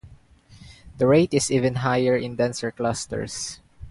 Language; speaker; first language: English; non-native, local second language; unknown